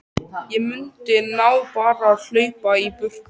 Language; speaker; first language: Icelandic; native; Icelandic